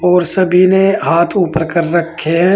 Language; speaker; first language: Hindi; native; Hindi